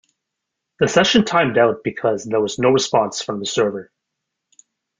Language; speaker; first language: English; native; English